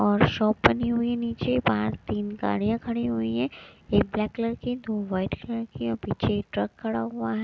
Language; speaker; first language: Hindi; non-native, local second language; Punjabi